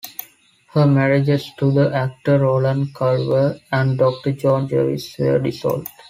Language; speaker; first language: English; non-native, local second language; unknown